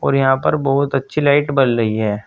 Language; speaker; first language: Hindi; native; Hindi